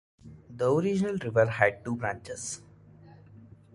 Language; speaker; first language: English; non-native, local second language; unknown